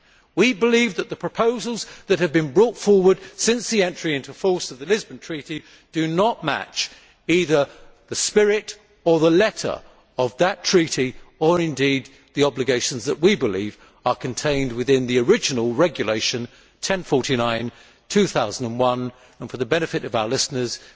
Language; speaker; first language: English; native; English